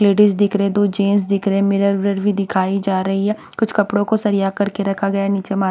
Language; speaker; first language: Hindi; non-native, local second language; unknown